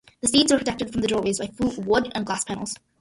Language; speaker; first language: English; early bilingual, other home language; Malayalam